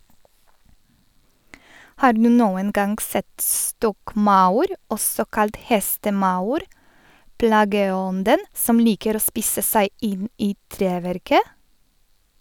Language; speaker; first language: Norwegian; non-native, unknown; Polish